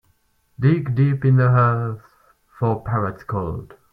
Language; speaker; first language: English; non-native, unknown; French